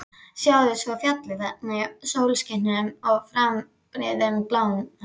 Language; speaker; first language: Icelandic; native; Icelandic